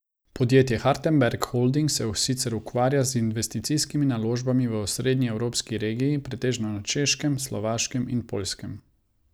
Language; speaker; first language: Slovenian; non-native, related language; Croatian